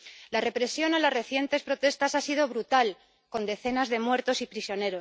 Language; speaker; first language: Spanish; native; Spanish